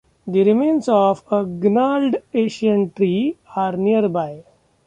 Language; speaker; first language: English; non-native, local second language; Marathi